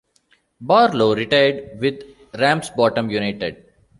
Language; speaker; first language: English; non-native, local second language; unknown